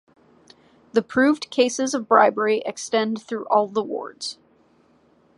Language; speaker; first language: English; native; English